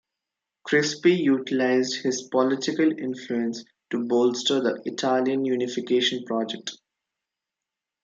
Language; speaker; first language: English; non-native, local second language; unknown